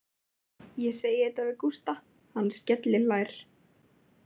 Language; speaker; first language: Icelandic; native; Icelandic